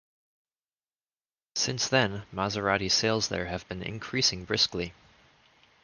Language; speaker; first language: English; native; English